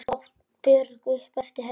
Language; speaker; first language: Icelandic; native; Icelandic